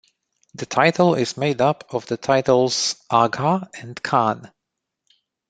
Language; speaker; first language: English; non-native, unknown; Romanian